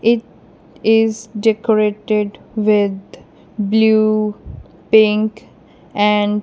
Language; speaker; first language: English; non-native, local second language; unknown